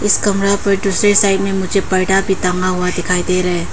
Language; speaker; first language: Hindi; non-native, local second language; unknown